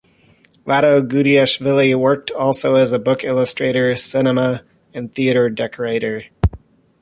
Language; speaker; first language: English; native; English